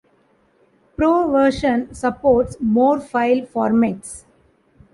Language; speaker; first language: English; non-native, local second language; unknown